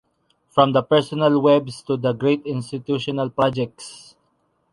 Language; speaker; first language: English; non-native, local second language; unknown